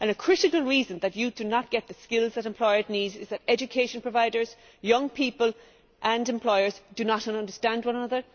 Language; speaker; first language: English; native; English